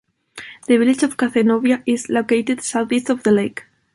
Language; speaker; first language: English; non-native, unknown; Spanish